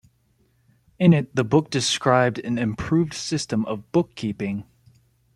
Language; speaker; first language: English; native; English